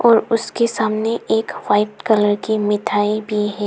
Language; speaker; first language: Hindi; non-native, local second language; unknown